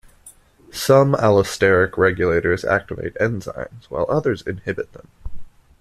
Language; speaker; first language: English; native; English